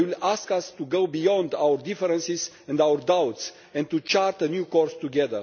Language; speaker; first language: English; non-native, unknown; Romanian